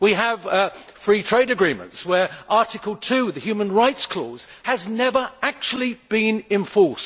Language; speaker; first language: English; native; English